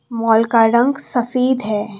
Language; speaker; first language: Hindi; non-native, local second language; Assamese